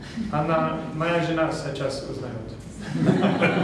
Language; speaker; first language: Russian; non-native, fluent; Swedish